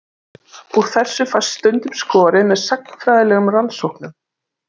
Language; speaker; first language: Icelandic; native; Icelandic